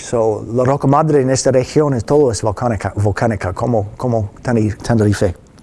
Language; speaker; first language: Spanish; non-native, fluent; English